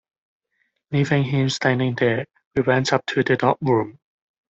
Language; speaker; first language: English; non-native, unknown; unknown